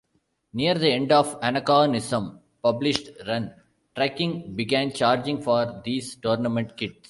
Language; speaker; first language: English; non-native, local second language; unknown